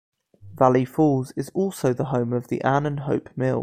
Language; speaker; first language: English; native; English